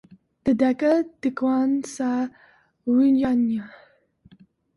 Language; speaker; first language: English; native; English